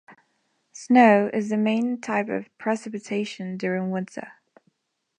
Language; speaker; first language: English; non-native, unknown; Spanish